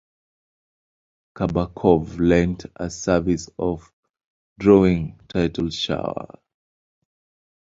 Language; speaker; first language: English; non-native, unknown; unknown